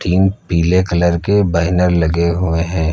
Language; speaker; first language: Hindi; native; Hindi